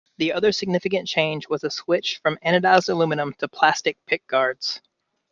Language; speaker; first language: English; native; English